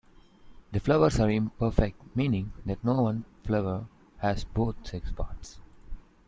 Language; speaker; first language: English; non-native, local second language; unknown